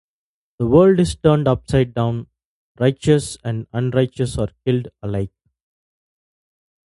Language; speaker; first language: English; non-native, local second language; Tamil